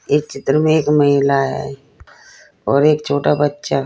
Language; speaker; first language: Hindi; native; Hindi